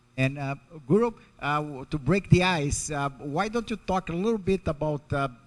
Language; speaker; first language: English; non-native, fluent; Portuguese